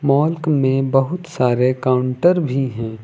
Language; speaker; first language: Hindi; native; Hindi